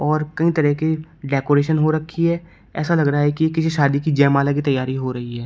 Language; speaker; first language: Hindi; native; Hindi